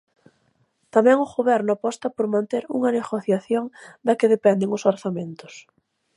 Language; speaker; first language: Galician; native; Galician